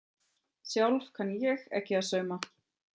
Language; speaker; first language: Icelandic; non-native, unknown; German